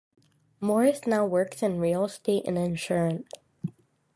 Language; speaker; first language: English; native; English